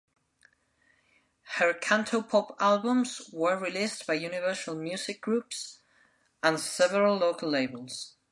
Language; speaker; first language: English; non-native, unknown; Spanish